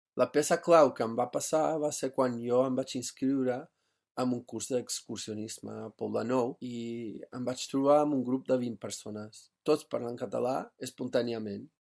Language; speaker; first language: Catalan; non-native, fluent; English